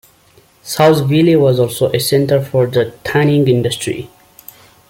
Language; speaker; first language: English; non-native, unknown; Amharic